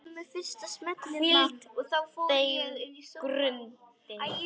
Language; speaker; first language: Icelandic; non-native, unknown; Polish